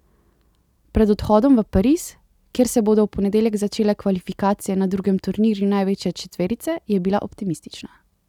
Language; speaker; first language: Slovenian; native; Slovenian